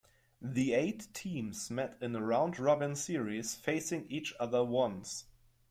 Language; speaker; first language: English; non-native, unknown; German